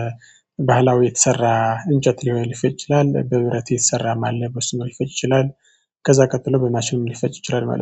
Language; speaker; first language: Amharic; non-native, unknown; Tigrinya